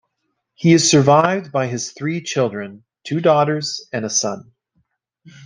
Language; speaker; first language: English; native; English